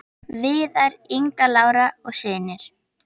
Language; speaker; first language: Icelandic; native; Icelandic